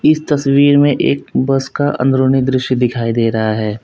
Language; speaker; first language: Hindi; native; Hindi